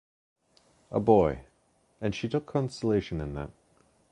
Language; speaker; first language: English; native; English